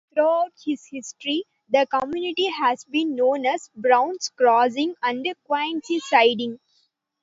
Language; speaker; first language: English; non-native, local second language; Tamil